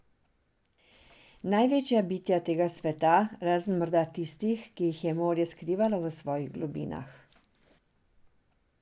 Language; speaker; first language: Slovenian; non-native, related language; Serbian